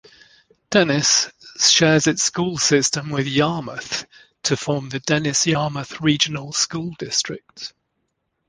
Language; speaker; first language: English; native; English